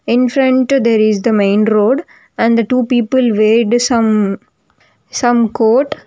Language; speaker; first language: English; non-native, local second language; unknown